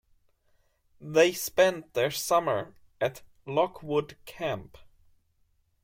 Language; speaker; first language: English; non-native, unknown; German